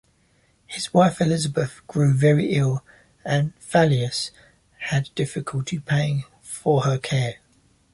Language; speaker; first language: English; native; English